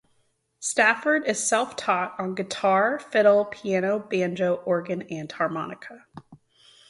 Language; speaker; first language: English; native; English